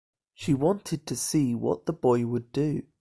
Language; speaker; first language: English; native; English